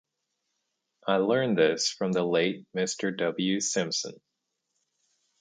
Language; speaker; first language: English; native; English